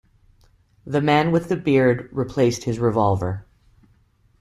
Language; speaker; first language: English; native; English